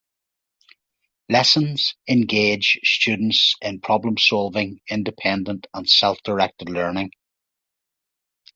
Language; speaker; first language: English; native; English